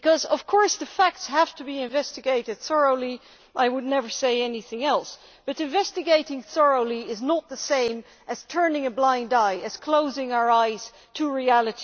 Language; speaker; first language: English; non-native, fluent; Dutch